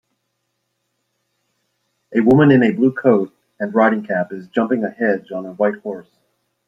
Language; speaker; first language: English; native; English